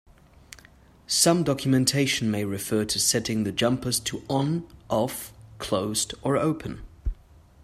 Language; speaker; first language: English; non-native, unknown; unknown